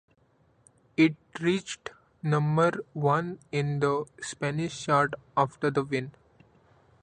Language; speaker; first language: English; non-native, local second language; Marathi